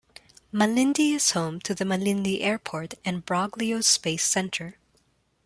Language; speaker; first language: English; non-native, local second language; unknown